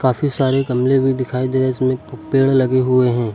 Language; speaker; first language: Hindi; native; Hindi